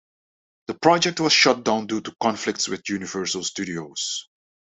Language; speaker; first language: English; non-native, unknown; Dutch